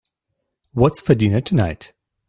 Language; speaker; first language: English; native; English